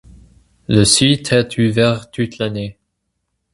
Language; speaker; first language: French; non-native, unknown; English